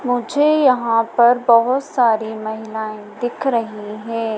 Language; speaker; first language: Hindi; native; Hindi